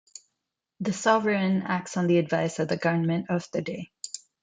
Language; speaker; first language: English; non-native, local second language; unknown